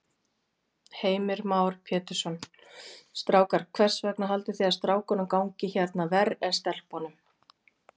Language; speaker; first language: Icelandic; native; Icelandic